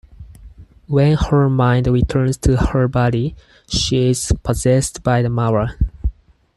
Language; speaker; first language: English; non-native, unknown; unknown